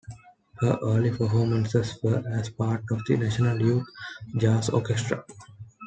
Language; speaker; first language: English; non-native, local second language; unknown